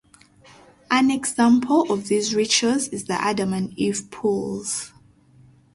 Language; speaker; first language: English; native; English